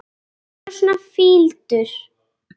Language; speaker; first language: Icelandic; native; Icelandic